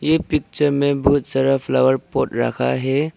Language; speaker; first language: Hindi; non-native, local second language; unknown